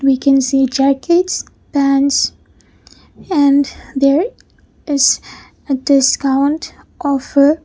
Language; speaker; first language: English; non-native, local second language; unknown